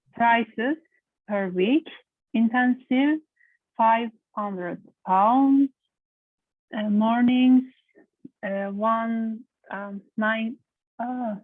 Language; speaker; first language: English; non-native, learner; Turkish